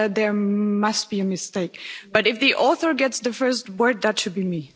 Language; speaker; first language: English; non-native, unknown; German